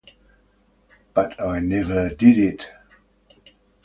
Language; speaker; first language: English; native; English